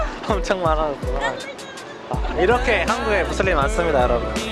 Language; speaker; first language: Korean; native; Korean